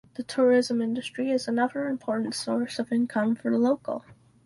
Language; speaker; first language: English; native; English